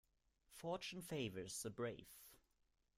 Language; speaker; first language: English; non-native, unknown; German